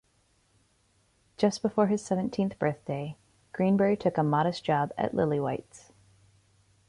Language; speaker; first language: English; native; English